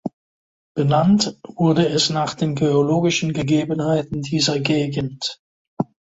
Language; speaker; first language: German; non-native, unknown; Dutch